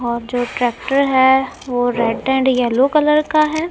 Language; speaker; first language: Hindi; non-native, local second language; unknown